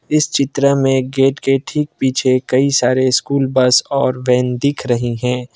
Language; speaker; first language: Hindi; non-native, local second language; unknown